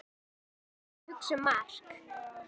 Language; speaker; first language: Icelandic; native; Icelandic